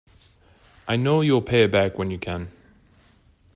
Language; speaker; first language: English; native; English